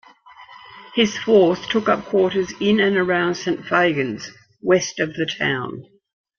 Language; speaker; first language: English; native; English